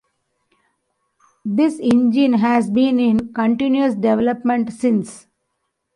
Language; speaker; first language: English; non-native, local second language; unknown